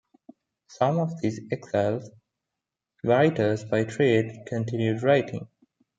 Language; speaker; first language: English; non-native, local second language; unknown